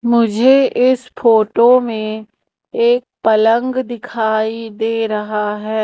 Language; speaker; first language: Hindi; native; Hindi